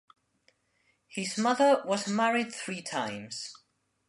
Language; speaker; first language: English; non-native, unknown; Spanish